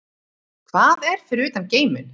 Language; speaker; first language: Icelandic; native; Icelandic